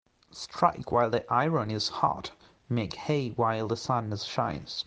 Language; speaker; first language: English; non-native, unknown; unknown